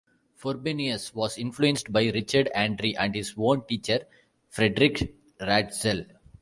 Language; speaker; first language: English; non-native, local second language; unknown